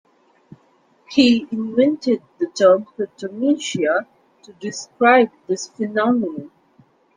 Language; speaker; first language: English; non-native, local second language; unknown